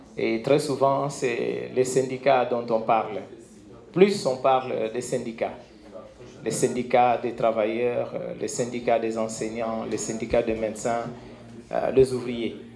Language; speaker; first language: French; non-native, local second language; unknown